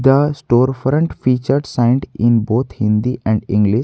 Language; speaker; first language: English; non-native, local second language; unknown